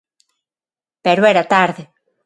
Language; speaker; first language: Galician; non-native, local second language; Spanish